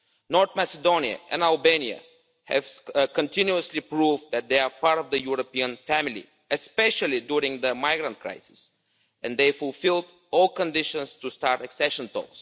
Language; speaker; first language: English; non-native, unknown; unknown